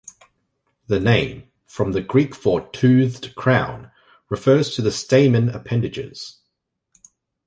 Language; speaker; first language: English; native; English